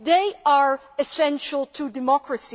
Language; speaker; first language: English; non-native, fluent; Dutch